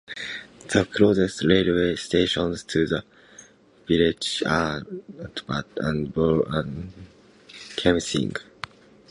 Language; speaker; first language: English; native; English